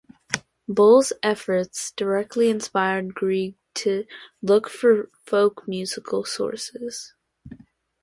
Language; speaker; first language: English; native; English